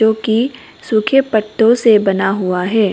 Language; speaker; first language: Hindi; non-native, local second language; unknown